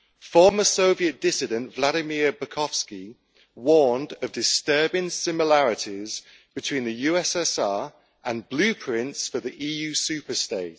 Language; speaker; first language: English; native; English